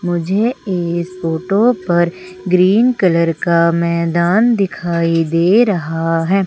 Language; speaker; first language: Hindi; native; Hindi